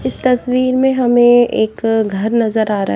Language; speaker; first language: Hindi; native; Hindi